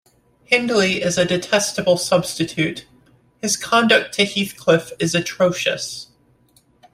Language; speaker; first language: English; native; English